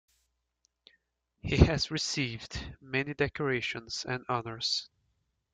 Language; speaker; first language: English; native; English